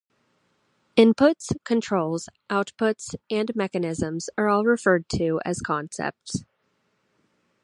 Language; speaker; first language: English; native; English